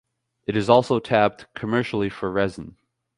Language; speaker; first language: English; native; English